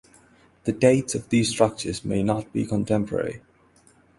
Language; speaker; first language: English; non-native, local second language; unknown